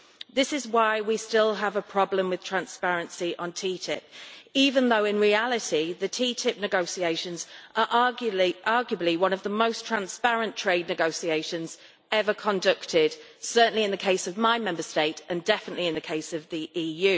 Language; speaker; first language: English; native; English